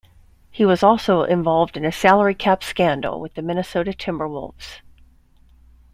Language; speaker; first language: English; native; English